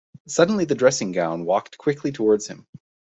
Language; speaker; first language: English; native; English